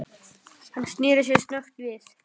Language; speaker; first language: Icelandic; native; Icelandic